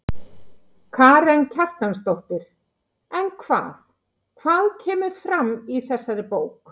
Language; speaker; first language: Icelandic; native; Icelandic